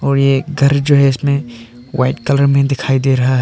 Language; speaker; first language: Hindi; non-native, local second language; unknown